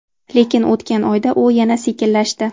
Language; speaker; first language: Uzbek; native; Uzbek